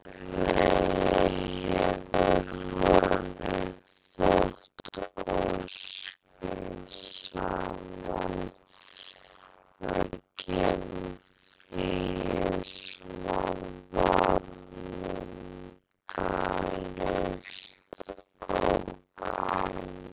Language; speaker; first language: Icelandic; native; Icelandic